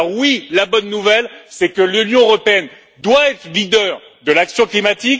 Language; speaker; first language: French; native; French